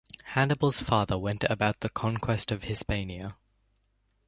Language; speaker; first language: English; native; English